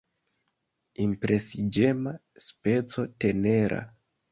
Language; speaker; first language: Esperanto; non-native, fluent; Kinyarwanda